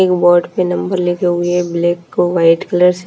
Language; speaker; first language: Hindi; non-native, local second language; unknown